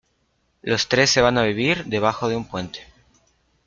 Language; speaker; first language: Spanish; native; Spanish